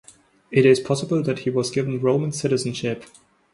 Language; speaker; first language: English; non-native, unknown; German